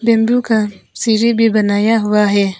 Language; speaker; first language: Hindi; non-native, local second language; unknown